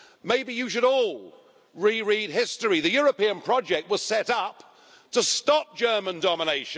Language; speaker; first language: English; native; English